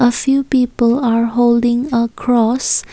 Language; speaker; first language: English; non-native, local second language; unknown